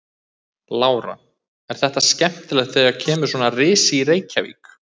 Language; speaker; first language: Icelandic; native; Icelandic